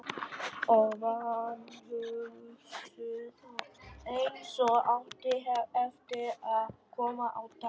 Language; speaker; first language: Icelandic; non-native, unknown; Vietnamese